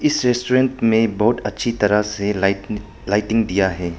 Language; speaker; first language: Hindi; non-native, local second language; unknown